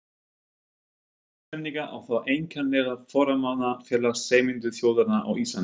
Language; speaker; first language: Icelandic; non-native, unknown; German